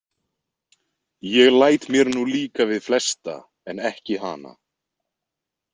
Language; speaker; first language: Icelandic; native; Icelandic